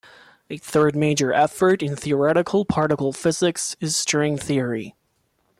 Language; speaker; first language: English; non-native, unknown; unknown